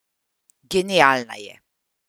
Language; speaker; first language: Slovenian; native; Slovenian